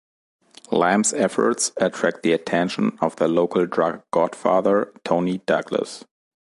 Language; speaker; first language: English; non-native, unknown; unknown